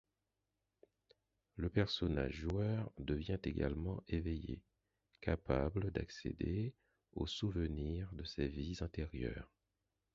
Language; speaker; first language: French; non-native, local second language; Haitian Creole